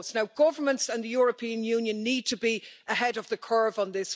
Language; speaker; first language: English; native; English